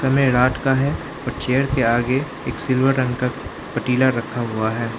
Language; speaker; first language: Hindi; non-native, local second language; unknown